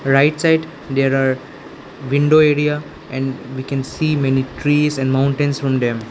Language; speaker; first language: English; non-native, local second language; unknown